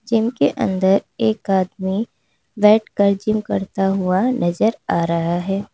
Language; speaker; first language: Hindi; native; Hindi